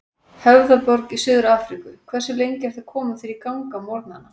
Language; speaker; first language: Icelandic; native; Icelandic